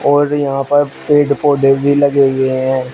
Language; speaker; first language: Hindi; native; Hindi